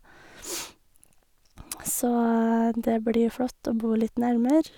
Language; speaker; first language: Norwegian; native; Norwegian